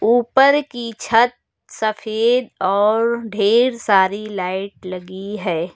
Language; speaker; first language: Hindi; native; Hindi